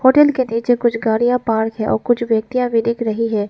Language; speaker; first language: Hindi; non-native, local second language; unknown